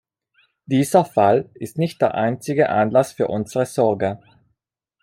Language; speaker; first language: German; non-native, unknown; Italian